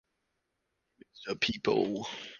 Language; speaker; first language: English; native; English